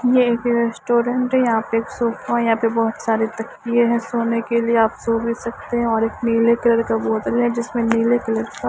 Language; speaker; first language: Hindi; non-native, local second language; Punjabi